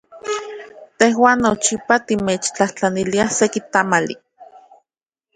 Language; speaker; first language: Central Puebla Nahuatl; native; Central Puebla Nahuatl